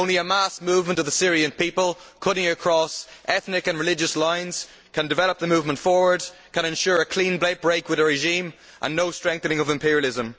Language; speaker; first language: English; native; English